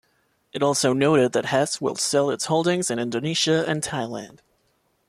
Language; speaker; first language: English; non-native, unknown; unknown